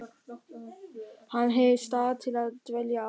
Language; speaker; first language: Icelandic; non-native, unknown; German